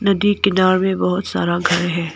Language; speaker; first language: Hindi; non-native, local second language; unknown